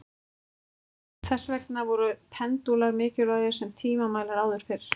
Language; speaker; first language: Icelandic; native; Icelandic